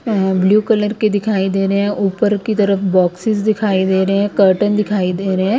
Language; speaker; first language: Hindi; non-native, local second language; Punjabi